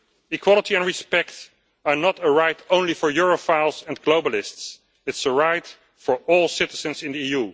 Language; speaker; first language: English; non-native, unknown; Dutch